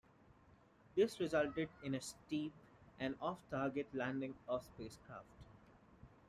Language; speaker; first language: English; non-native, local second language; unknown